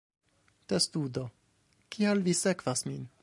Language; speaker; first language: Esperanto; non-native, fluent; English